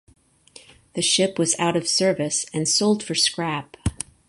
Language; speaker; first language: English; native; English